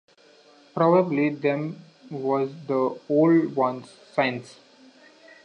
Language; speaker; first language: English; non-native, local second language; Marathi